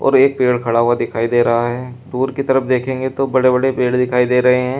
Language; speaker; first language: Hindi; native; Hindi